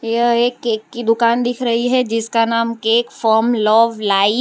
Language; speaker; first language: Hindi; non-native, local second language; Gujarati